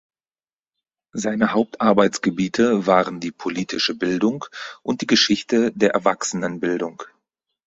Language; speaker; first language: German; native; German